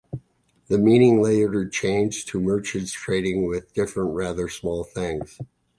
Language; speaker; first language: English; native; English